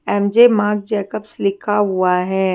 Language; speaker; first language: Hindi; non-native, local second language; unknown